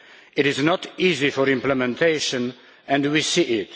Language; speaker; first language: English; non-native, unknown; Polish